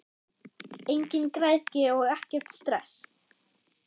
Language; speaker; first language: Icelandic; non-native, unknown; German